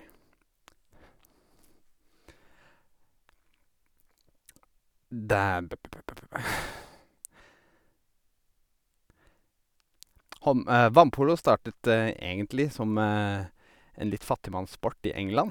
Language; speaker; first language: Norwegian; native; Norwegian